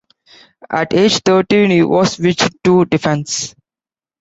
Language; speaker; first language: English; non-native, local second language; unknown